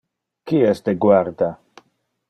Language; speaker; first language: Interlingua; non-native, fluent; Dutch